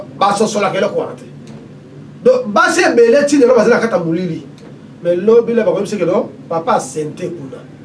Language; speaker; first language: Lingala; native; Lingala